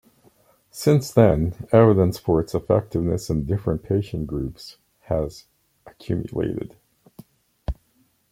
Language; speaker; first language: English; native; English